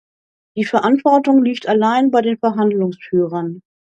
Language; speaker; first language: German; native; German